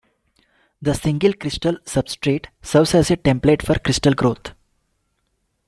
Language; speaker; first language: English; non-native, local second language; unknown